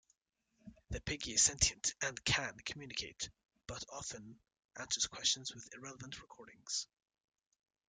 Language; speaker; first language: English; native; English